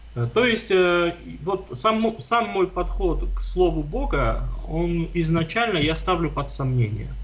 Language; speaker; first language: Russian; non-native, local second language; Armenian